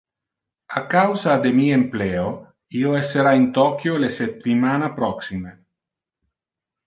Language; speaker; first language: Interlingua; non-native, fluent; Italian